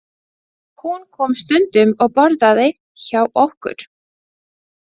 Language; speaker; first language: Icelandic; non-native, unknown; Latvian